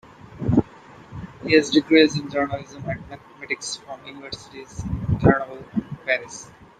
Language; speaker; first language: English; non-native, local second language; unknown